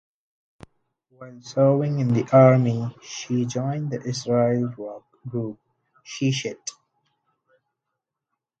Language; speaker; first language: English; non-native, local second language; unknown